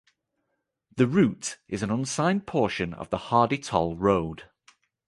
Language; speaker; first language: English; native; English